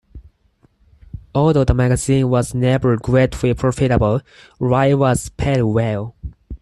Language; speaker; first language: English; non-native, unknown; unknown